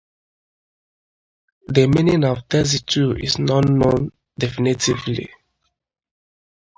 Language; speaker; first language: English; non-native, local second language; Igbo